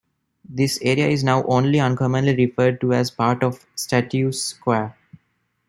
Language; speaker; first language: English; non-native, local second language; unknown